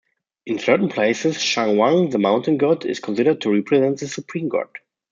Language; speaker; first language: English; non-native, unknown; German